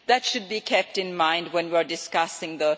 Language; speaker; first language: English; non-native, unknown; Swedish